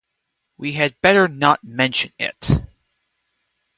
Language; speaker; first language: English; native; English